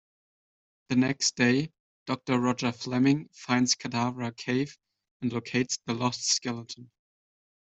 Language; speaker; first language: English; native; English